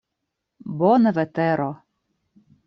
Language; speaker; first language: Esperanto; non-native, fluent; Russian